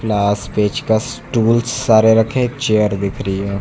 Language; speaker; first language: Hindi; native; Hindi